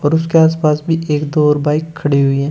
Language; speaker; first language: Hindi; native; Hindi